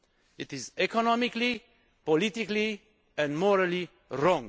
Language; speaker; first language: English; non-native, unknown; Romanian